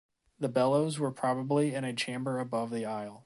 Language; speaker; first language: English; native; English